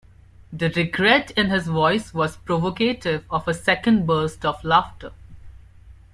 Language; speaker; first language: English; non-native, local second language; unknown